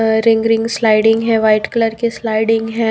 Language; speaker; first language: Hindi; non-native, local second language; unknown